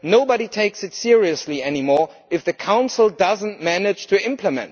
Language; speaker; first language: English; non-native, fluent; German